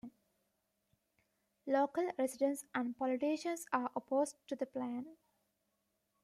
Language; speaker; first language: English; native; English